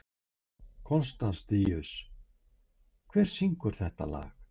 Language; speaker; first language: Icelandic; native; Icelandic